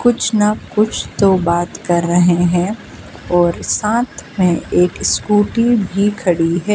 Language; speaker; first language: Hindi; native; Hindi